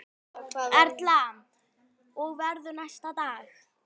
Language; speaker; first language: Icelandic; native; Icelandic